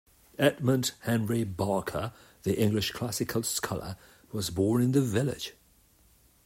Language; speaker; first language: English; non-native, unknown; Catalan